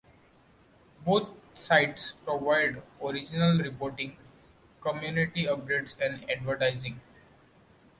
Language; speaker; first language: English; non-native, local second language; Marathi